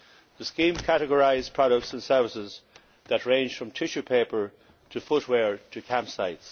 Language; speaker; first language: English; native; English